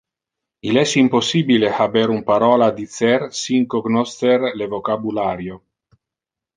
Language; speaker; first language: Interlingua; non-native, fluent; Italian